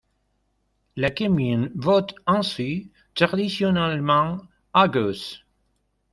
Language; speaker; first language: French; non-native, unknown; Spanish